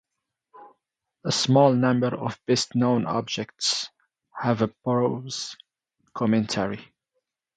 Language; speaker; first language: English; non-native, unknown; Arabic